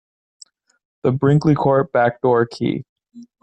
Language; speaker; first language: English; native; English